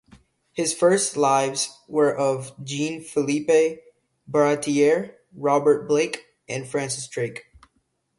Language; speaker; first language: English; native; English